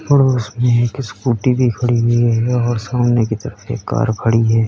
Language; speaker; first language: Hindi; native; Hindi